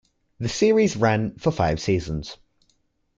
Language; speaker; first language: English; native; English